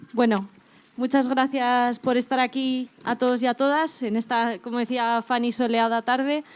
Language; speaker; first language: Spanish; native; Spanish